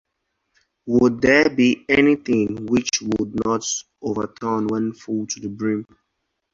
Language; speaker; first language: English; non-native, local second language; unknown